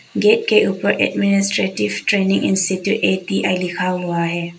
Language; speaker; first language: Hindi; non-native, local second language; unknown